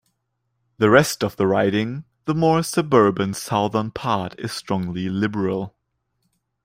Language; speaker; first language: English; non-native, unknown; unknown